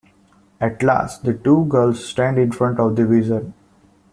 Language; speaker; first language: English; non-native, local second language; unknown